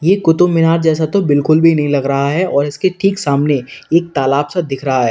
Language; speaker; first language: Hindi; native; Hindi